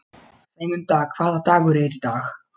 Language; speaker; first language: Icelandic; non-native, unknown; Polish